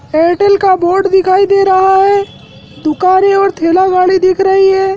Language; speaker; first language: Hindi; native; Hindi